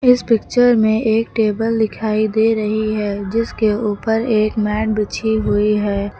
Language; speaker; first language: Hindi; native; Hindi